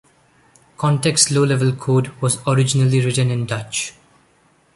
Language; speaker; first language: English; non-native, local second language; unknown